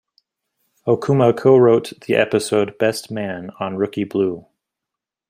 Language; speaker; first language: English; native; English